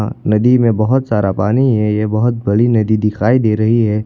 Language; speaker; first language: Hindi; native; Hindi